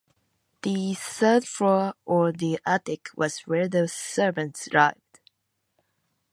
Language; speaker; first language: English; non-native, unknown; Japanese